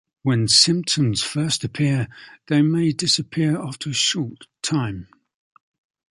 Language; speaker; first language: English; native; English